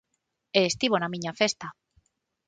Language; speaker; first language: Galician; non-native, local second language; Spanish